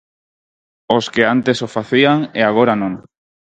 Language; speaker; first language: Galician; non-native, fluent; Spanish